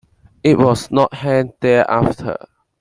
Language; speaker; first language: English; non-native, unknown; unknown